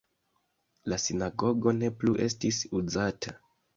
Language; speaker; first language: Esperanto; non-native, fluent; Kinyarwanda